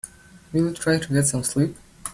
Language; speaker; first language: English; native; English